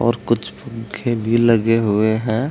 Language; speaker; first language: Hindi; native; Hindi